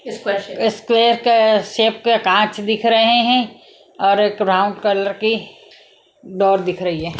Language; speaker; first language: Hindi; non-native, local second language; Punjabi